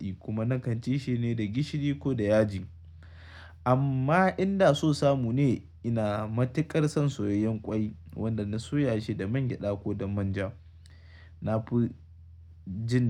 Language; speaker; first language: Hausa; native; Hausa